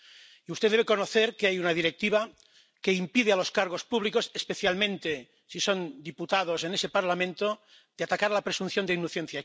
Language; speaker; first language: Spanish; non-native, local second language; Catalan